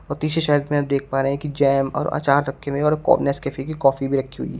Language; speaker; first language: Hindi; native; Hindi